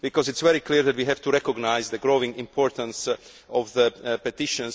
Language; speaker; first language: English; non-native, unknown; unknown